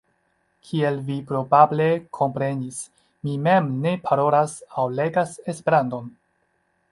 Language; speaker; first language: Esperanto; non-native, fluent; Chinese